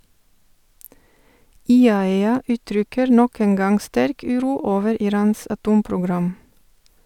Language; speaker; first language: Norwegian; non-native, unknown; Bulgarian